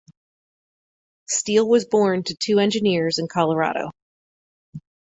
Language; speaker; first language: English; native; English